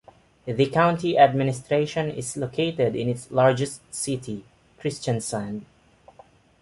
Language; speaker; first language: English; non-native, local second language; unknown